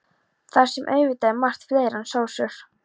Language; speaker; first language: Icelandic; non-native, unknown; Polish